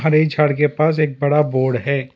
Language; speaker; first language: Hindi; non-native, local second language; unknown